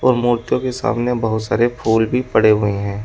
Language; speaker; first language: Hindi; native; Hindi